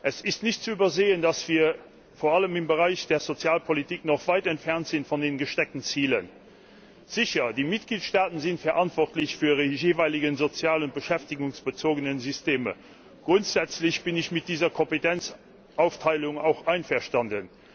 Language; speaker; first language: German; non-native, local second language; Luxembourgish